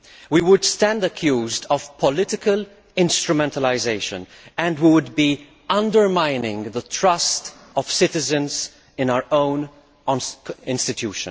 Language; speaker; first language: English; non-native, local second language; Maltese